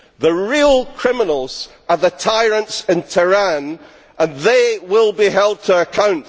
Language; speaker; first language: English; native; English